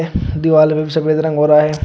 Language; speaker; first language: Hindi; native; Hindi